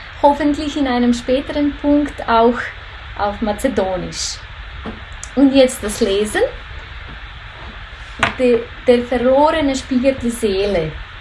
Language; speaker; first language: German; non-native, fluent; Macedonian